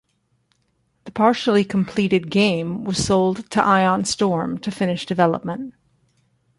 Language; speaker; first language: English; native; English